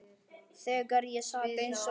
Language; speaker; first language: Icelandic; native; Icelandic